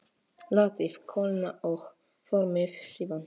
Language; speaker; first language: Icelandic; non-native, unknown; Polish